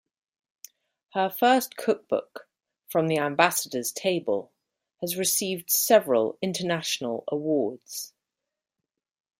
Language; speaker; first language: English; native; English